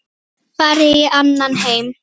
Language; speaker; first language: Icelandic; native; Icelandic